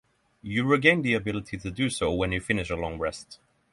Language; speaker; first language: English; non-native, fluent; Norwegian